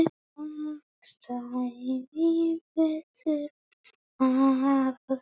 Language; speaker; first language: Icelandic; non-native, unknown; Polish